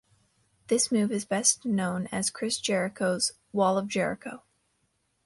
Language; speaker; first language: English; native; English